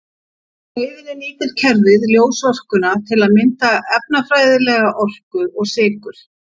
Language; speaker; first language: Icelandic; native; Icelandic